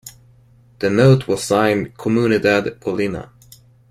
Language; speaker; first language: English; non-native, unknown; Swedish